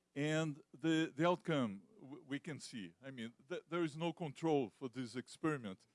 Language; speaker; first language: English; non-native, fluent; Portuguese